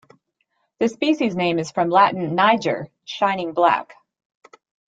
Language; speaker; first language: English; native; English